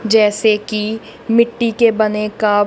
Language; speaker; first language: Hindi; non-native, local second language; Punjabi